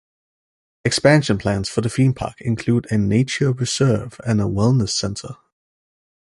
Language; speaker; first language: English; native; English